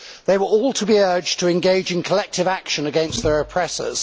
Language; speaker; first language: English; native; English